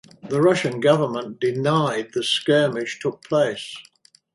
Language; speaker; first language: English; native; English